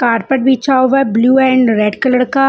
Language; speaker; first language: Hindi; non-native, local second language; Punjabi